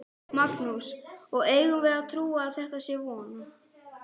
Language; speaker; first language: Icelandic; non-native, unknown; English